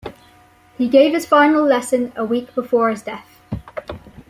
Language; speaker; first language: English; native; English